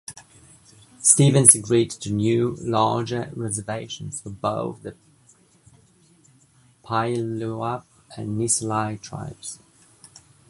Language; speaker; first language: English; native; English